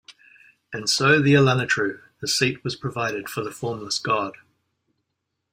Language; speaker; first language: English; native; English